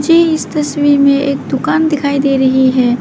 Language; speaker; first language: Hindi; non-native, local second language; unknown